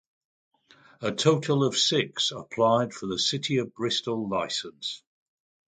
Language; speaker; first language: English; native; English